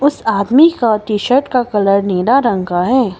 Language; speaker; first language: Hindi; non-native, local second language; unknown